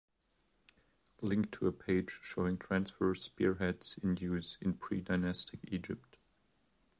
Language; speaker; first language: English; non-native, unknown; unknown